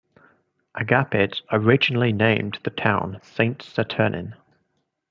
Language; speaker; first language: English; native; English